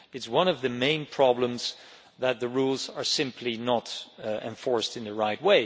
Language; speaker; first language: English; non-native, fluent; Dutch